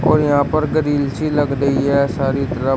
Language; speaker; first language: Hindi; native; Hindi